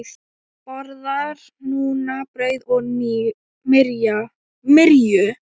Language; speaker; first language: Icelandic; non-native, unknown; Thai